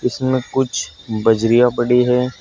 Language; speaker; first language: Hindi; native; Hindi